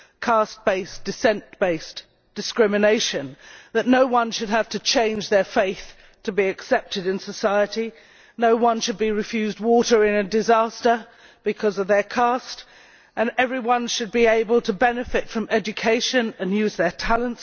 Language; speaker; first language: English; native; English